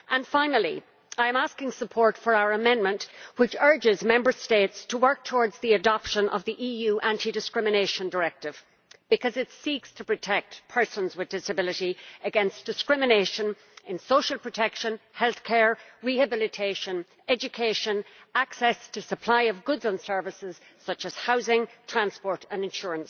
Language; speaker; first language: English; native; English